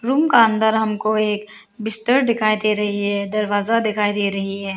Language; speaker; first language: Hindi; non-native, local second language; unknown